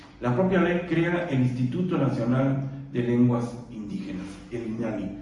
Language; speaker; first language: Spanish; non-native, local second language; Purepecha